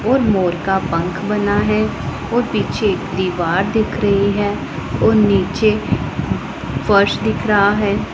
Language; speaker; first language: Hindi; non-native, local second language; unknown